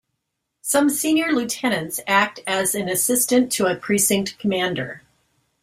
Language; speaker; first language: English; native; English